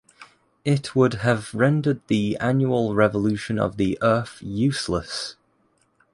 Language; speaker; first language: English; native; English